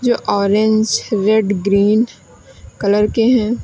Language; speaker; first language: Hindi; native; Hindi